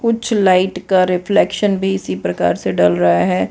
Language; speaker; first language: Hindi; non-native, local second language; Gujarati